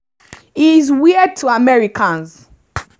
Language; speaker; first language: English; non-native, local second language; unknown